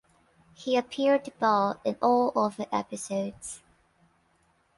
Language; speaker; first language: English; non-native, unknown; Thai